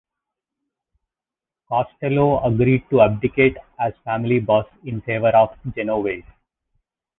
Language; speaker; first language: English; native; English